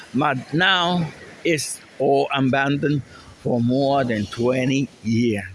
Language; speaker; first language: English; non-native, learner; Spanish